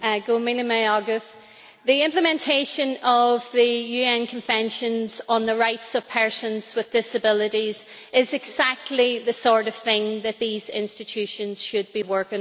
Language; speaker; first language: English; native; English